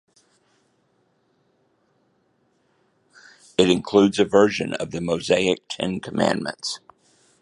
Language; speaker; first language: English; native; English